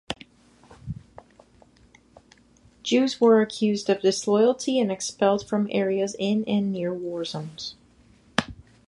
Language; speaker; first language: English; native; English